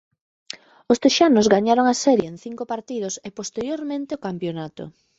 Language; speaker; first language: Galician; native; Galician